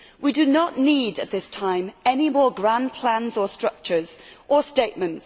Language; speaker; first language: English; native; English